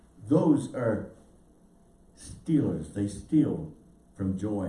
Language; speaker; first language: English; native; English